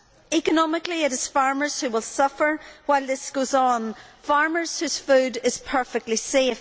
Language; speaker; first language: English; native; English